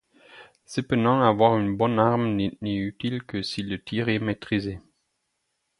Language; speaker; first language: French; non-native, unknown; German